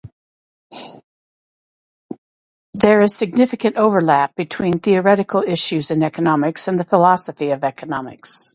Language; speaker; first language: English; native; English